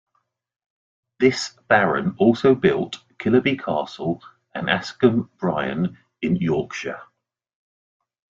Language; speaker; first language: English; native; English